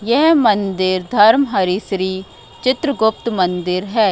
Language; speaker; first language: Hindi; native; Hindi